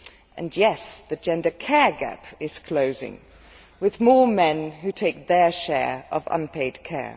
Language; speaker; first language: English; non-native, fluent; Dutch